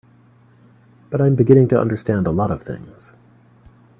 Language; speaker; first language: English; native; English